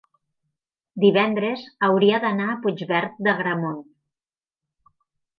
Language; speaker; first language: Catalan; native; Catalan